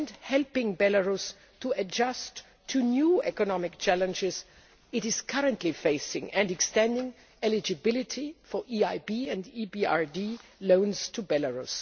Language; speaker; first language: English; non-native, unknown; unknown